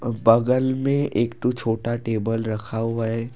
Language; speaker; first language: Hindi; non-native, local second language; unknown